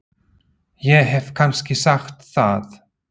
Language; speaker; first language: Icelandic; non-native, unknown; Slovak